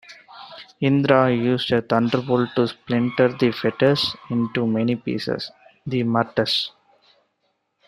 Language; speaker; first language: English; non-native, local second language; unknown